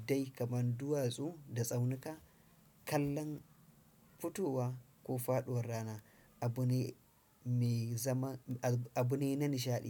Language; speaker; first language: Hausa; non-native, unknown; Fula